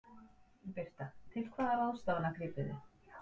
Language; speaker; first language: Icelandic; native; Icelandic